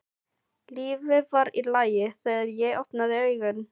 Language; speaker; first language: Icelandic; non-native, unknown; Filipino